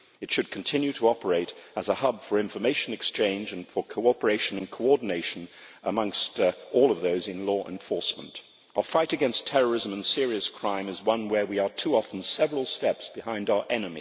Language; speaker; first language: English; native; English